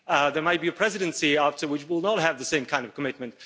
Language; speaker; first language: English; non-native, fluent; Slovak